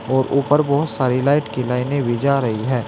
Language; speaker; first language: Hindi; native; Hindi